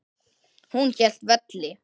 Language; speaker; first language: Icelandic; native; Icelandic